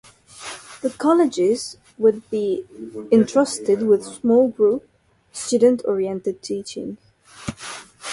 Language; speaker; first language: English; non-native, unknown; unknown